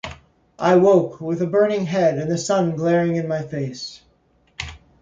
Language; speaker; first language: English; native; English